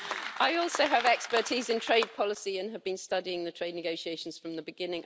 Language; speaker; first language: English; native; English